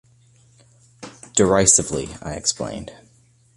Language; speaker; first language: English; native; English